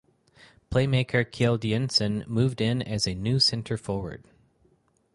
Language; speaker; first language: English; native; English